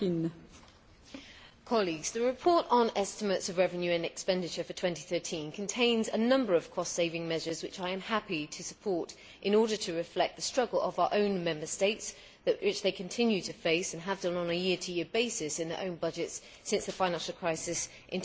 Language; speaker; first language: English; native; English